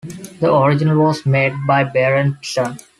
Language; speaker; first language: English; non-native, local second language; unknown